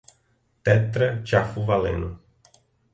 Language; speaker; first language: Portuguese; native; Portuguese